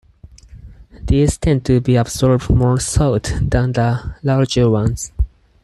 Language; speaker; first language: English; non-native, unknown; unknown